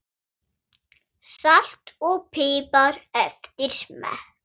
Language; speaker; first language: Icelandic; non-native, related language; Swedish